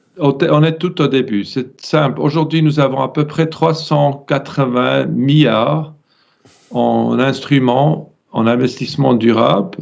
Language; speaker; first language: French; non-native, fluent; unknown